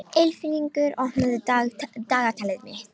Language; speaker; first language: Icelandic; non-native, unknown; Romanian